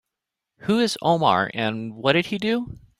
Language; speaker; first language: English; native; English